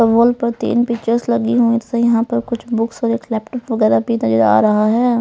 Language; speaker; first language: Hindi; non-native, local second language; Punjabi